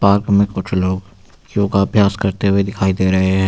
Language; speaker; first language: Hindi; native; Hindi